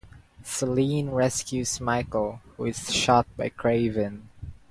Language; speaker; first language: English; non-native, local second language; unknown